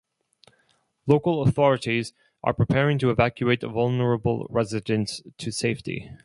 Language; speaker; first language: English; non-native, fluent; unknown